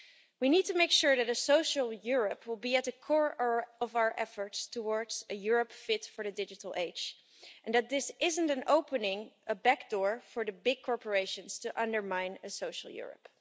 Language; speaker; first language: English; non-native, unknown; Dutch